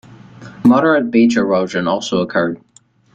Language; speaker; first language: English; native; English